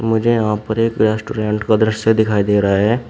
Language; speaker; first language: Hindi; native; Hindi